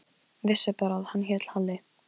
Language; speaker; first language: Icelandic; non-native, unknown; Polish